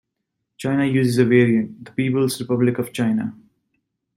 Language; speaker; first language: English; native; English